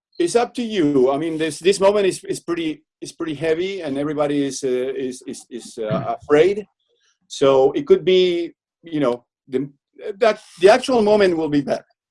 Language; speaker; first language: English; non-native, fluent; Spanish